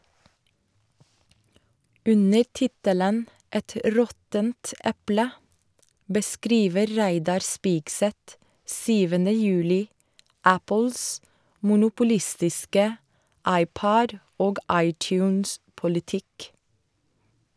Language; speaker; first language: Norwegian; non-native, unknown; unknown